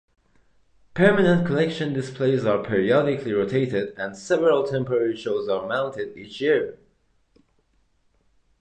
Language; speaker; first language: English; non-native, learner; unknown